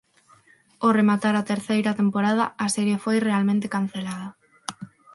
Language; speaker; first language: Galician; non-native, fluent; Spanish